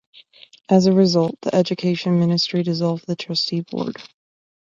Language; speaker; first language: English; native; English